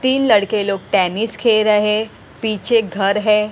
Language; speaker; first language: Hindi; non-native, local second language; Punjabi